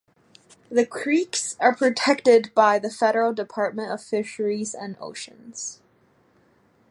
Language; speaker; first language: English; native; English